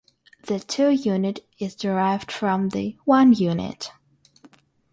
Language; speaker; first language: English; non-native, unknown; Russian